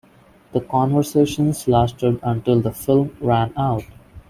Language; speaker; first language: English; non-native, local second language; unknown